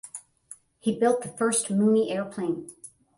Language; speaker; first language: English; native; English